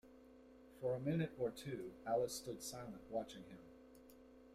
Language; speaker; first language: English; native; English